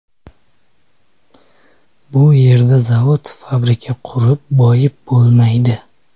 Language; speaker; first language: Uzbek; native; Uzbek